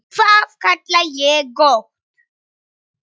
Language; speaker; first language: Icelandic; non-native, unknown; Polish